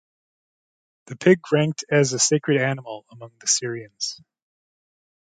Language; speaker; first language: English; native; English